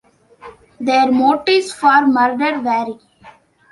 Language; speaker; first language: English; non-native, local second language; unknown